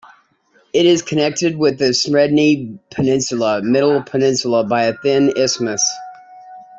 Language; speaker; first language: English; native; English